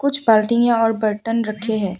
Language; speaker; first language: Hindi; non-native, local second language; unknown